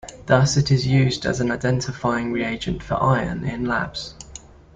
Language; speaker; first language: English; native; English